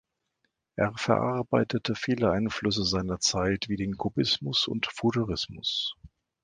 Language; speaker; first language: German; native; German